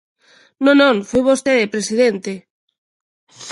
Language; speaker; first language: Galician; non-native, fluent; Spanish